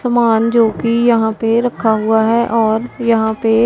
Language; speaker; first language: Hindi; non-native, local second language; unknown